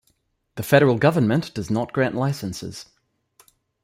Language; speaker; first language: English; native; English